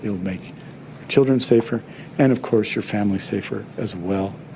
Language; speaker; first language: English; native; English